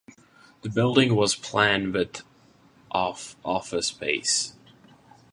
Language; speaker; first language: English; non-native, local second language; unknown